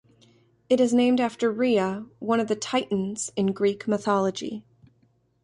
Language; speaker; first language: English; native; English